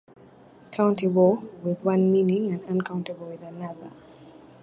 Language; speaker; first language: English; native; English